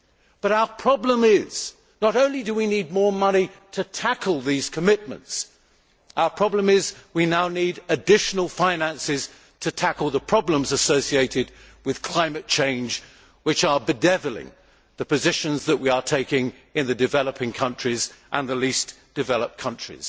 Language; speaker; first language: English; native; English